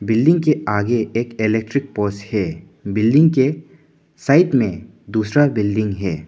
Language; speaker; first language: Hindi; non-native, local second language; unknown